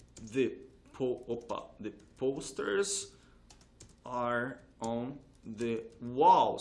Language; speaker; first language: English; non-native, fluent; Portuguese